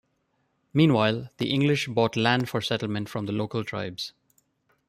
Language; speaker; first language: English; non-native, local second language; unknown